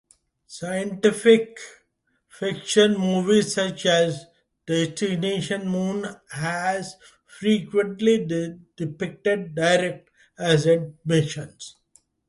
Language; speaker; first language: English; non-native, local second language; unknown